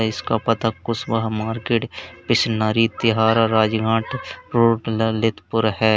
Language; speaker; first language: Hindi; native; Hindi